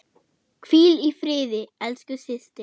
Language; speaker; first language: Icelandic; non-native, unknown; German